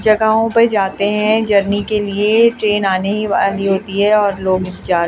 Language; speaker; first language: Hindi; native; Hindi